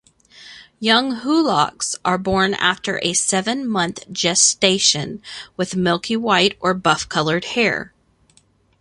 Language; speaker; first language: English; native; English